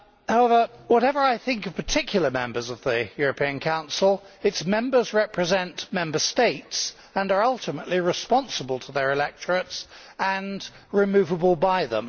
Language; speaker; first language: English; native; English